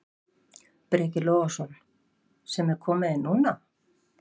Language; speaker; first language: Icelandic; native; Icelandic